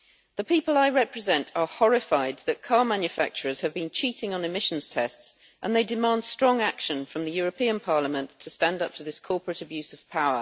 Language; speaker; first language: English; native; English